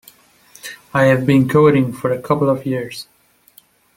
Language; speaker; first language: English; non-native, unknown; Persian